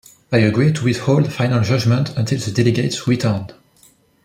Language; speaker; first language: English; non-native, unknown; French